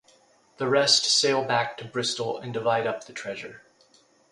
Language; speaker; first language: English; native; English